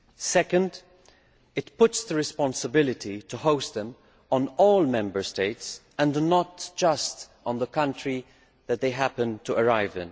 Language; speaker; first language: English; non-native, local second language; Maltese